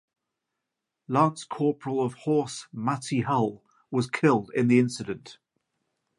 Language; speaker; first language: English; native; English